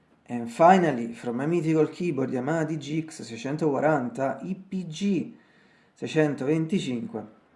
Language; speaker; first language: English; non-native, learner; Italian